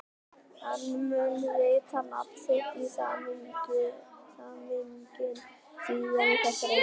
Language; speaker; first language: Icelandic; native; Icelandic